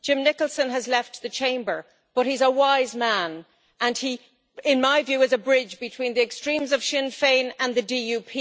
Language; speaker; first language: English; native; English